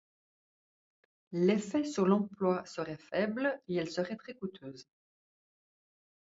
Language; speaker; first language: French; native; French